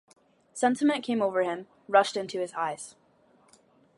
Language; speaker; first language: English; native; English